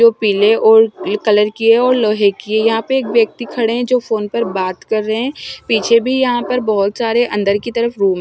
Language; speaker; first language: Hindi; non-native, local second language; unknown